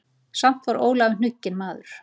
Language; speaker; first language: Icelandic; native; Icelandic